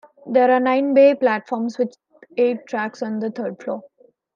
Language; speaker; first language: English; non-native, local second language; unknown